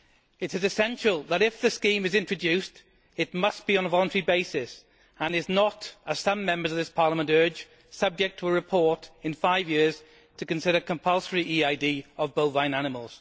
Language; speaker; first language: English; native; English